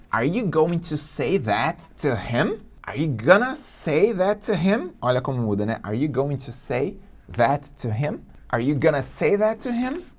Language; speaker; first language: English; non-native, fluent; Portuguese